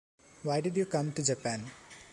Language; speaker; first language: English; non-native, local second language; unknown